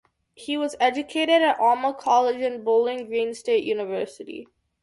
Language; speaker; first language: English; native; English